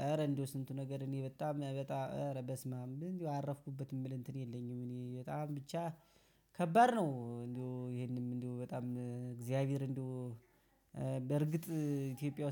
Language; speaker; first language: Amharic; native; Amharic